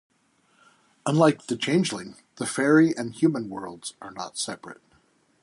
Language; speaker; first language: English; native; English